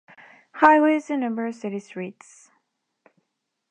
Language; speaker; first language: English; non-native, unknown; Spanish